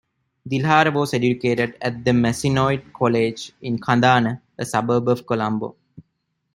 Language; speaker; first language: English; non-native, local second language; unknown